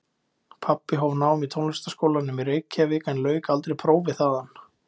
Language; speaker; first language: Icelandic; native; Icelandic